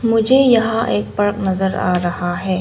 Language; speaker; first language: Hindi; non-native, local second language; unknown